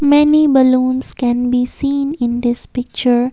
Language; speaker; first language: English; non-native, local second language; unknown